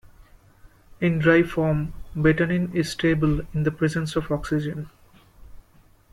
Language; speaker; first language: English; non-native, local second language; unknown